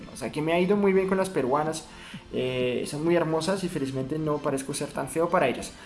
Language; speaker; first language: Spanish; non-native, fluent; French